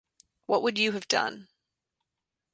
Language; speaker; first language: English; native; English